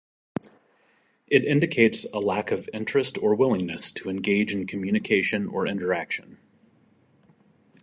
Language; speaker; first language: English; native; English